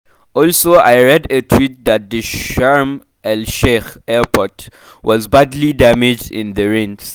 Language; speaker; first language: English; non-native, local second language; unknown